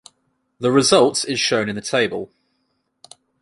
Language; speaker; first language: English; native; English